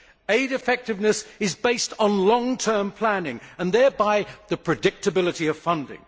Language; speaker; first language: English; native; English